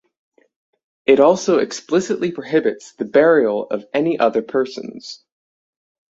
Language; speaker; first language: English; native; English